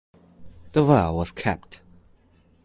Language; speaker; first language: English; non-native, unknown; Chinese